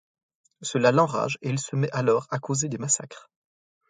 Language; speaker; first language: French; native; French